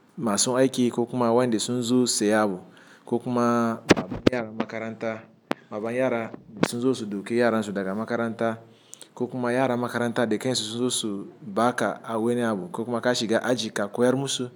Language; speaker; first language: Hausa; non-native, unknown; Igbo